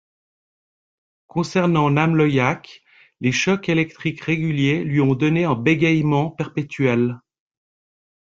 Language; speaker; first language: French; native; French